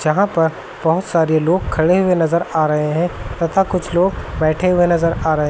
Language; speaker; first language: Hindi; native; Hindi